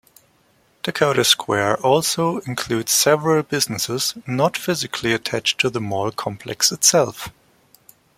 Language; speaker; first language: English; non-native, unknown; German